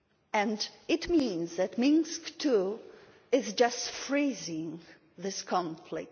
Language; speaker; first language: English; non-native, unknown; Polish